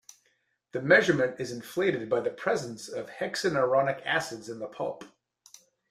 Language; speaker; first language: English; native; English